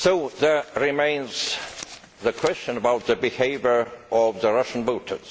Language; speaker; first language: English; non-native, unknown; Estonian